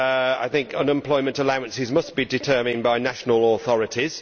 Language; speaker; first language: English; native; English